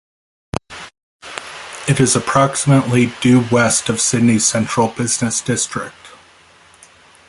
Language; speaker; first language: English; native; English